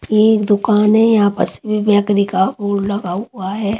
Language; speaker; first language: Hindi; native; Hindi